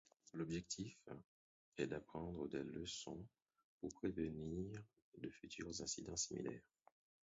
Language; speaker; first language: French; non-native, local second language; Haitian Creole